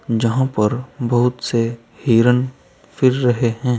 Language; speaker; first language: Hindi; native; Hindi